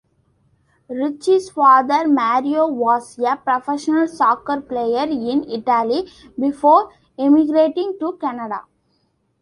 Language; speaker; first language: English; non-native, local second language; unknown